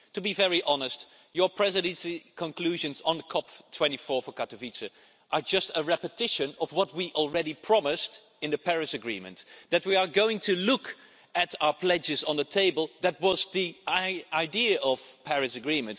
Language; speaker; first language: English; non-native, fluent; Dutch